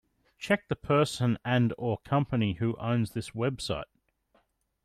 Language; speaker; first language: English; native; English